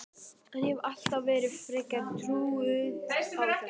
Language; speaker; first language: Icelandic; native; Icelandic